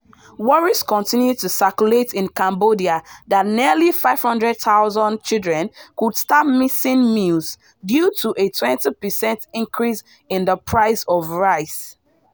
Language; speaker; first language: English; non-native, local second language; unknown